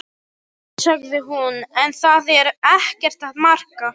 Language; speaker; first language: Icelandic; non-native, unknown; Polish